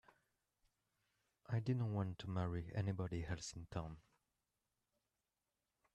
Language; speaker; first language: English; non-native, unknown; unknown